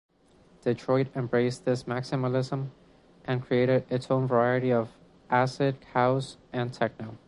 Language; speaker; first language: English; non-native, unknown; Spanish